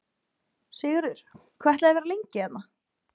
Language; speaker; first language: Icelandic; native; Icelandic